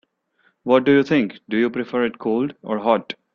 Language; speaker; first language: English; non-native, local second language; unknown